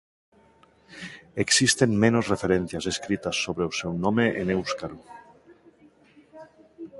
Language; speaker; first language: Galician; non-native, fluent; Spanish